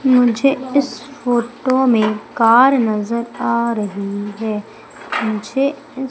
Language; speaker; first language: Hindi; native; Hindi